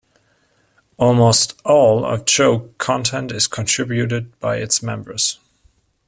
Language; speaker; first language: English; non-native, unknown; German